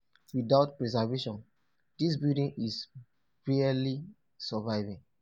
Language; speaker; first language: English; non-native, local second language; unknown